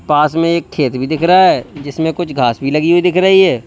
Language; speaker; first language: Hindi; native; Hindi